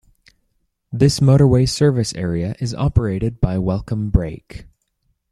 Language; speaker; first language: English; native; English